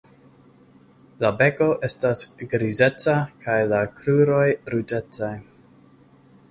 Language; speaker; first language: Esperanto; non-native, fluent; English